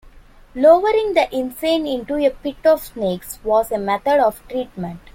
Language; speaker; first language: English; non-native, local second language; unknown